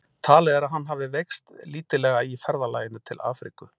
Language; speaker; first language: Icelandic; native; Icelandic